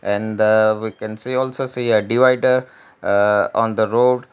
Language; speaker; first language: English; non-native, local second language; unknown